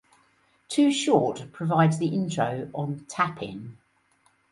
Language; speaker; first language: English; native; English